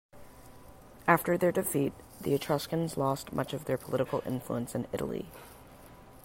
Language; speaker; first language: English; native; English